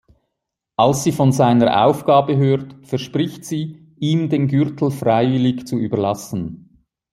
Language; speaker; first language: German; native; German